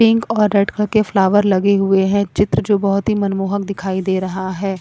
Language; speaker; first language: Hindi; non-native, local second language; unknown